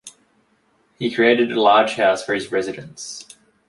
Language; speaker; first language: English; native; English